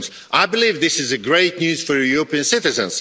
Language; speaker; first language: English; non-native, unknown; Swedish